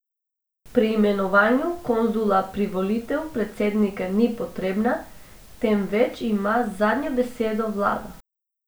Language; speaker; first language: Slovenian; non-native, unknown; Macedonian